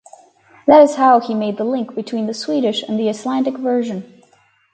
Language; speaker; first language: English; native; English